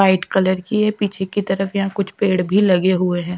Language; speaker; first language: Hindi; non-native, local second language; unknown